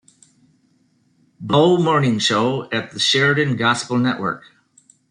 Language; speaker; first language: English; native; English